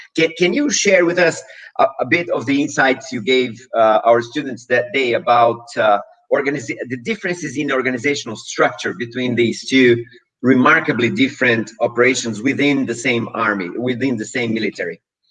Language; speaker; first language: English; non-native, fluent; Portuguese